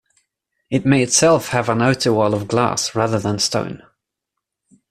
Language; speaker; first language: English; non-native, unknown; Swedish